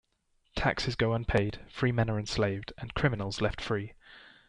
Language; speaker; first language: English; native; English